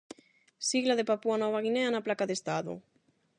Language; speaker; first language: Galician; non-native, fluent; Spanish